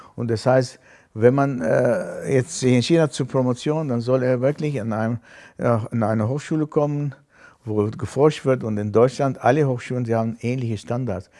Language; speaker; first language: German; non-native, fluent; Arabic